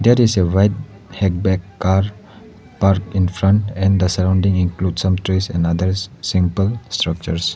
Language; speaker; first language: English; non-native, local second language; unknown